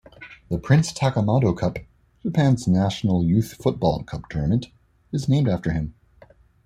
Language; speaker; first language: English; native; English